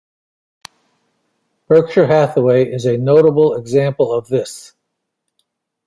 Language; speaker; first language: English; native; English